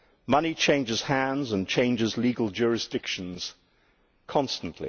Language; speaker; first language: English; native; English